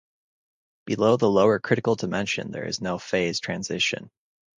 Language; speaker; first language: English; native; English